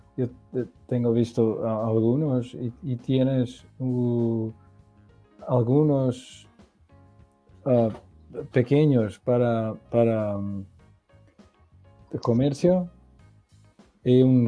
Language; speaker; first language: Spanish; non-native, related language; Portuguese